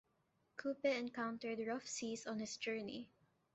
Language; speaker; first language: English; non-native, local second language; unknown